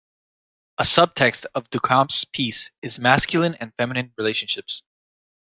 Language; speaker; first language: English; native; English